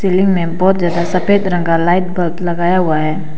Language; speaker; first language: Hindi; non-native, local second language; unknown